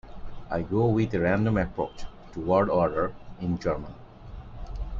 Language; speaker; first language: English; non-native, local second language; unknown